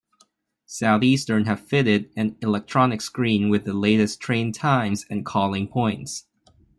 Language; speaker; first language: English; non-native, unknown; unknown